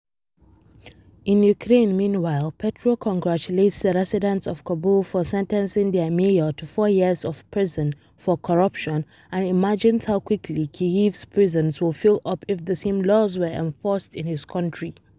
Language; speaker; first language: English; non-native, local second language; Hausa